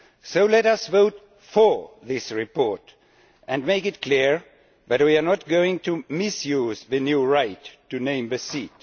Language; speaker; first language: English; non-native, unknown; Estonian